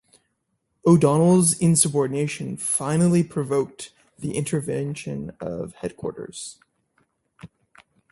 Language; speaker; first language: English; native; English